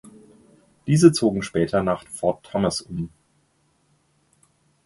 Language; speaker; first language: German; native; German